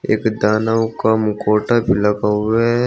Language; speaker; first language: Hindi; native; Hindi